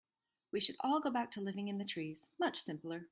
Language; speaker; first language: English; native; English